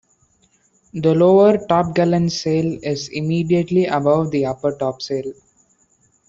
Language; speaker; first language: English; non-native, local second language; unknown